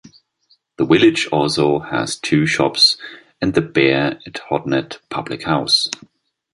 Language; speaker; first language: English; non-native, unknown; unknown